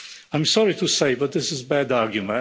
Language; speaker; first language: English; non-native, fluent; Polish